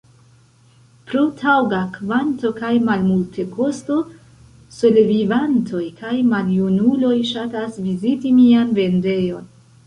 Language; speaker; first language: Esperanto; non-native, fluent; Central Kurdish